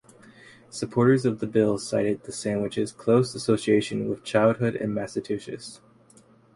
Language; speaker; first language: English; native; English